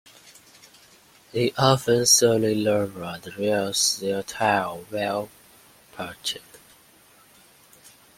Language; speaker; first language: English; non-native, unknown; Chinese